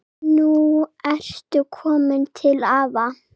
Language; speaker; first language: Icelandic; non-native, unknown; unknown